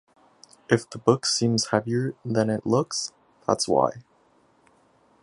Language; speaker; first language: English; native; English